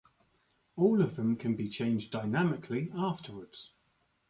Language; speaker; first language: English; native; English